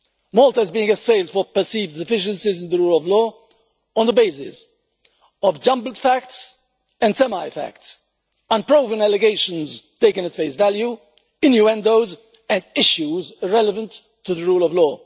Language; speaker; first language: English; non-native, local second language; Maltese